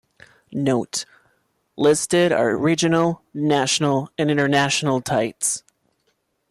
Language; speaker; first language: English; non-native, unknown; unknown